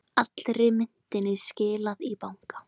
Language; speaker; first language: Icelandic; native; Icelandic